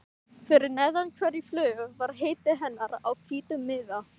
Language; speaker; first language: Icelandic; non-native, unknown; Filipino